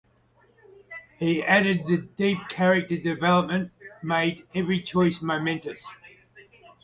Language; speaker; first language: English; native; English